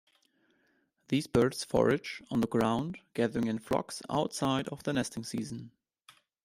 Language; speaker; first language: English; non-native, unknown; German